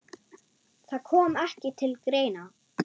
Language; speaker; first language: Icelandic; non-native, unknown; German